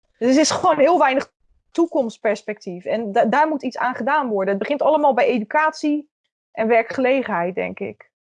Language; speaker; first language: Dutch; native; Dutch